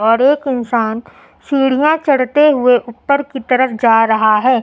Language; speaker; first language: Hindi; native; Hindi